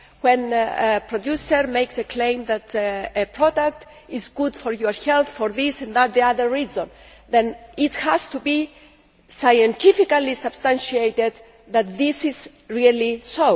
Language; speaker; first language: English; native; English